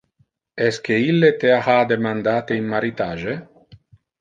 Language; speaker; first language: Interlingua; non-native, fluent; Italian